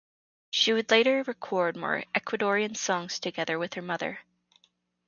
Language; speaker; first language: English; native; English